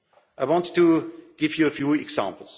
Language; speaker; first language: English; non-native, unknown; German